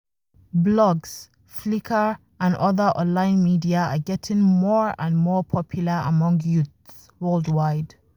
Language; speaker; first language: English; non-native, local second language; Hausa